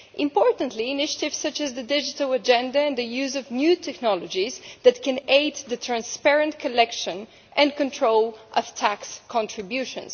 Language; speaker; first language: English; non-native, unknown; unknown